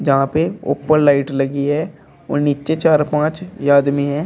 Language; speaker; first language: Hindi; native; Hindi